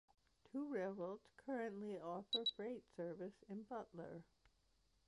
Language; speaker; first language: English; native; English